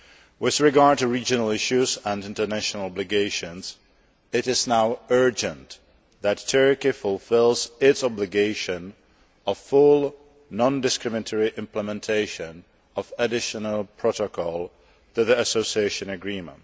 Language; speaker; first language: English; non-native, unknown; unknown